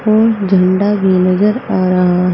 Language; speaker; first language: Hindi; native; Hindi